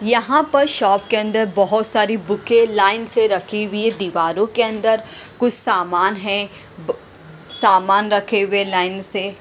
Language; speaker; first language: Hindi; non-native, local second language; Punjabi